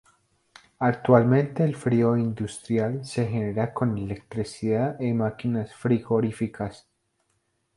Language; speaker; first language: Spanish; native; Spanish